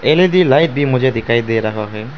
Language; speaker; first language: Hindi; non-native, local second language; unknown